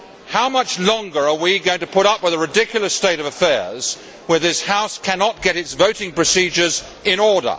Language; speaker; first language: English; native; English